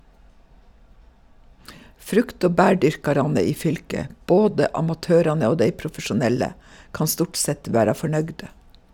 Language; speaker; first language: Norwegian; native; Norwegian